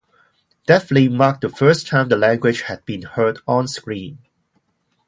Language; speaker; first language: English; non-native, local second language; Cantonese